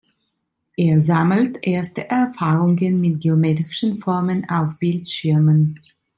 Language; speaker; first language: German; non-native, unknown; Italian